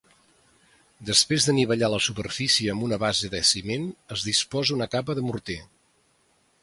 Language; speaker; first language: Catalan; native; Catalan